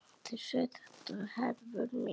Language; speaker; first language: Icelandic; native; Icelandic